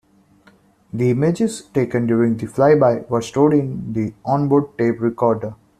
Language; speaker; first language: English; non-native, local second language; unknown